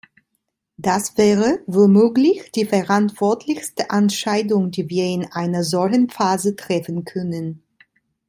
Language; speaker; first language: German; non-native, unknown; Italian